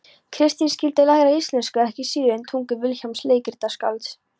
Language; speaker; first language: Icelandic; non-native, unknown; Polish